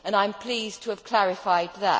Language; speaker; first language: English; native; English